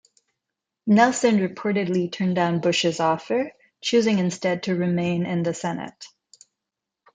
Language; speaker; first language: English; non-native, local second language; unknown